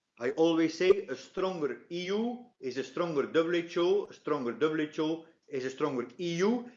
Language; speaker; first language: English; non-native, fluent; Dutch